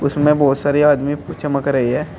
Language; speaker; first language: Hindi; native; Hindi